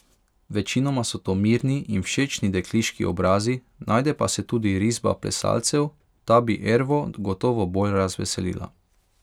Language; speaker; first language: Slovenian; non-native, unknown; Hungarian